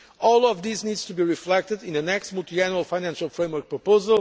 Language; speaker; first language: English; non-native, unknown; Portuguese